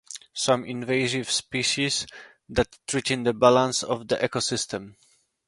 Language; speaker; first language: English; non-native, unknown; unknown